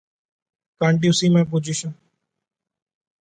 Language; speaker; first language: English; non-native, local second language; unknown